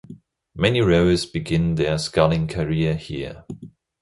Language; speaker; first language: English; non-native, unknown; German